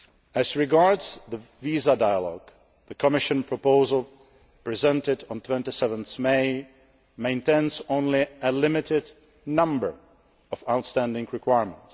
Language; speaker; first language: English; non-native, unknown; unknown